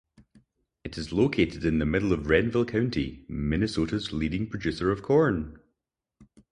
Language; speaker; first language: English; native; English